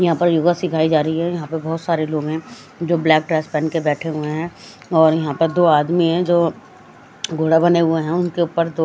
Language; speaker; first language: Hindi; non-native, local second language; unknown